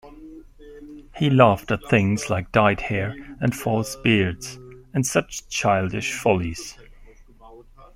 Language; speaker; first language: English; non-native, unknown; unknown